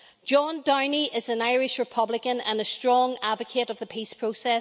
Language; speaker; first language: English; native; English